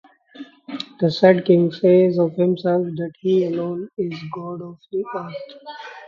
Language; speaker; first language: English; non-native, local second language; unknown